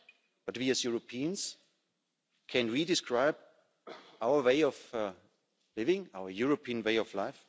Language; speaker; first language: English; non-native, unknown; German